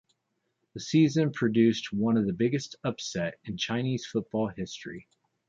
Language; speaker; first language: English; native; English